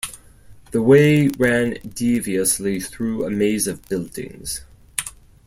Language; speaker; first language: English; non-native, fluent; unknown